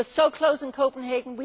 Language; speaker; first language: English; non-native, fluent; Danish